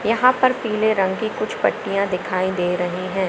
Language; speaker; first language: Hindi; native; Hindi